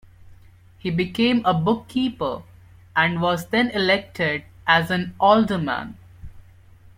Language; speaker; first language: English; non-native, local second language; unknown